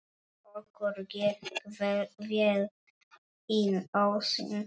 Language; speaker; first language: Icelandic; non-native, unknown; Polish